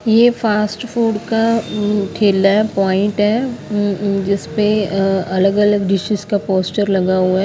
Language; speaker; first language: Hindi; native; Hindi